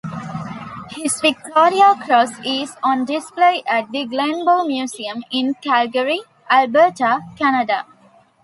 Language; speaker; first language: English; non-native, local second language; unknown